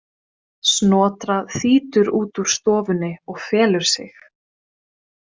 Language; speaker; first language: Icelandic; non-native, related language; Swedish